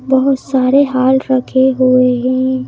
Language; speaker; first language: Hindi; native; Hindi